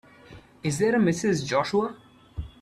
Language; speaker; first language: English; non-native, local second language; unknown